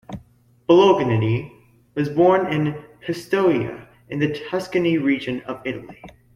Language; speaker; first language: English; native; English